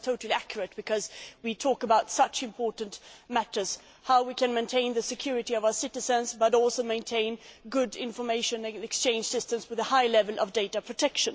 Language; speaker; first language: English; non-native, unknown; Swedish